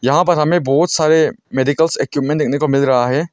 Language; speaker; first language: Hindi; non-native, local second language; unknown